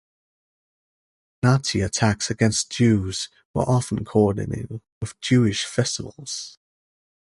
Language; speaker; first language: English; native; English